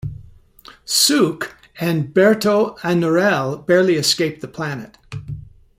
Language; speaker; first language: English; native; English